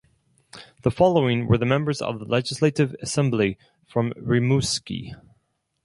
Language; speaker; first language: English; non-native, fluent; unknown